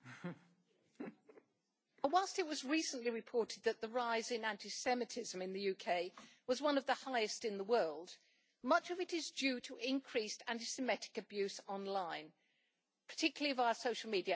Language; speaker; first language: English; native; English